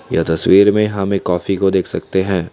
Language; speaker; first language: Hindi; non-native, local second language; Assamese